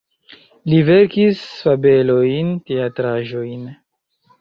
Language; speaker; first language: Esperanto; non-native, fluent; Chinese